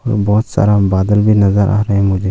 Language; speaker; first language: Hindi; non-native, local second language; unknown